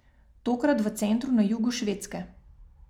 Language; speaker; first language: Slovenian; native; Slovenian